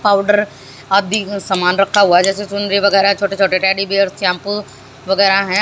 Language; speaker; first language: Hindi; native; Hindi